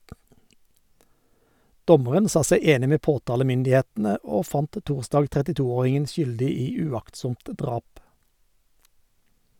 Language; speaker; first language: Norwegian; native; Norwegian